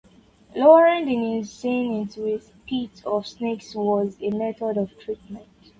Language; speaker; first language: English; non-native, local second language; Yoruba